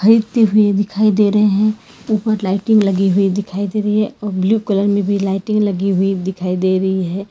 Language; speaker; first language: Hindi; non-native, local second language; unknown